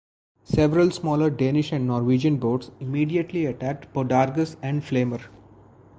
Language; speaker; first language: English; non-native, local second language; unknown